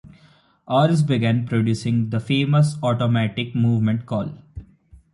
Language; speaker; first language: English; non-native, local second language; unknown